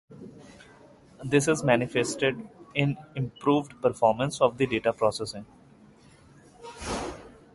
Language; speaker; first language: English; non-native, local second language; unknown